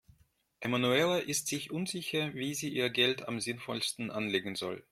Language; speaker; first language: German; non-native, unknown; Russian